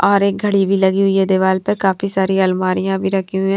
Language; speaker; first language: Hindi; native; Hindi